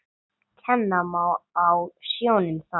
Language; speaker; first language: Icelandic; non-native, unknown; English